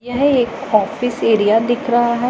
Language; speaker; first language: Hindi; non-native, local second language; Punjabi